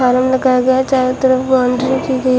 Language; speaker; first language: Hindi; native; Hindi